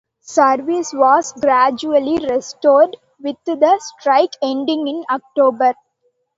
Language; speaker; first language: English; non-native, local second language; Tamil